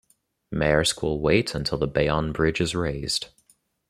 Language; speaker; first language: English; native; English